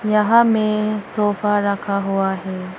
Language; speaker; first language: Hindi; non-native, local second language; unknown